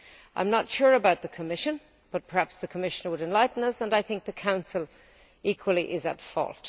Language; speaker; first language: English; native; English